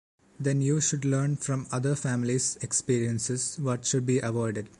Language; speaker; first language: English; non-native, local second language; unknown